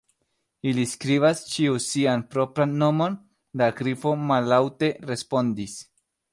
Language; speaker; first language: Esperanto; non-native, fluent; Spanish